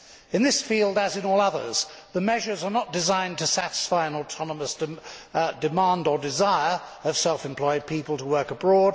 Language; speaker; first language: English; native; English